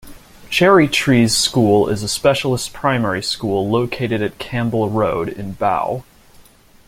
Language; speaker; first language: English; native; English